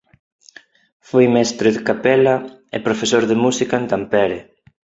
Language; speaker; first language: Galician; non-native, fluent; Spanish